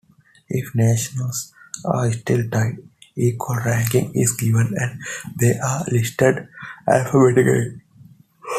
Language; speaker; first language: English; non-native, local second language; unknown